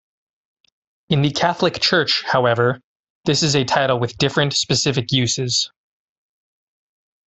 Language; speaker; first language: English; native; English